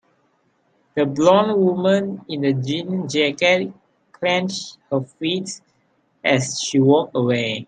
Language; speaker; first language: English; non-native, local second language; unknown